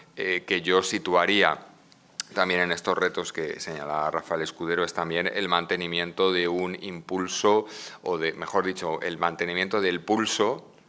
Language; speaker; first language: Spanish; native; Spanish